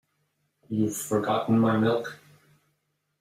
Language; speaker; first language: English; native; English